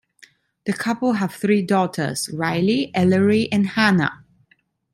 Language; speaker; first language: English; non-native, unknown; Italian